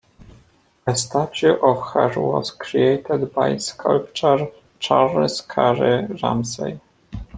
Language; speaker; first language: English; non-native, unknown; Polish